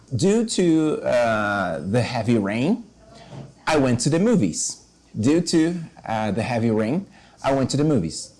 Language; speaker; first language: English; non-native, fluent; Portuguese